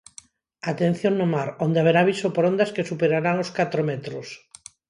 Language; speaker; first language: Galician; non-native, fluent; Spanish